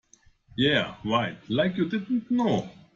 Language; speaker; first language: English; non-native, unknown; German